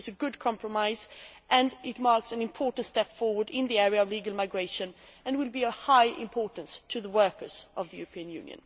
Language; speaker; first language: English; non-native, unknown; Swedish